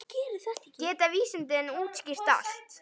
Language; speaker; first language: Icelandic; native; Icelandic